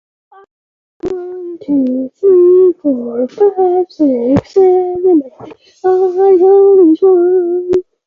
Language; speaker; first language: English; native; English